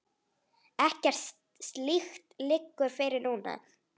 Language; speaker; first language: Icelandic; native; Icelandic